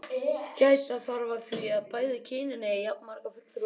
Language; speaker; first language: Icelandic; native; Icelandic